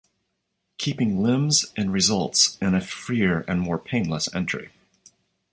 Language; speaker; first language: English; native; English